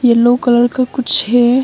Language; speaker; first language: Hindi; non-native, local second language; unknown